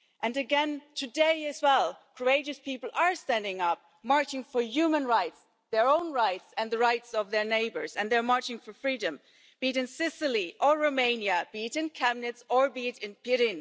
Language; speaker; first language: English; non-native, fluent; German